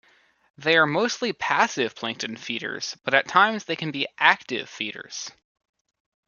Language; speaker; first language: English; native; English